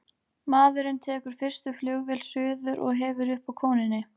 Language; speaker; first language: Icelandic; native; Icelandic